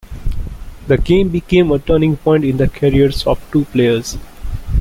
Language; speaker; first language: English; non-native, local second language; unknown